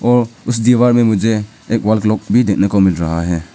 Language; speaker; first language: Hindi; non-native, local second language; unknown